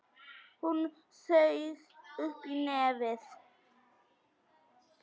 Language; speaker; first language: Icelandic; non-native, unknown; Polish